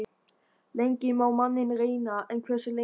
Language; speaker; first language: Icelandic; non-native, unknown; German